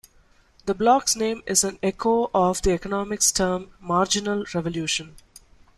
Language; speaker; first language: English; non-native, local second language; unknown